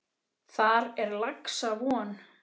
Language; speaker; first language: Icelandic; native; Icelandic